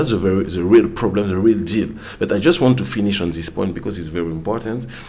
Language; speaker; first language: English; non-native, fluent; French